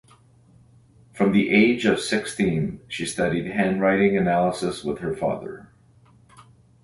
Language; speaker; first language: English; native; English